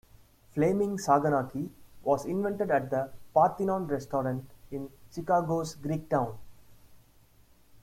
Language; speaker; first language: English; non-native, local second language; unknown